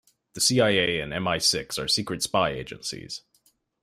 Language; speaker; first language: English; native; English